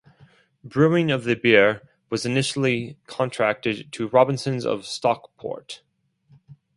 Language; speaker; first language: English; non-native, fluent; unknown